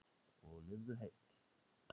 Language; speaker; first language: Icelandic; native; Icelandic